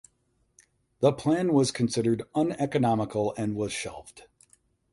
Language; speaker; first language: English; native; English